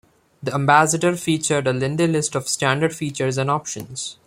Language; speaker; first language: English; non-native, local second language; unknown